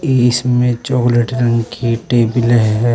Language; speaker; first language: Hindi; native; Hindi